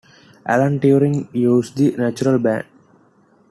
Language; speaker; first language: English; non-native, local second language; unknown